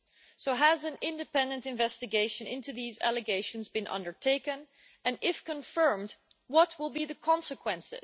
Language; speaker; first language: English; non-native, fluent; Dutch